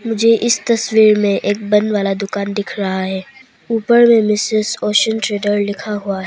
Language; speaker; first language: Hindi; non-native, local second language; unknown